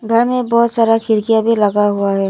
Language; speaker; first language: Hindi; early bilingual, other home language; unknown